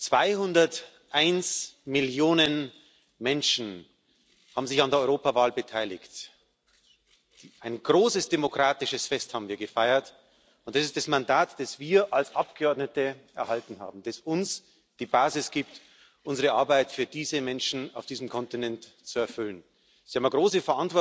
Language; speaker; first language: German; native; German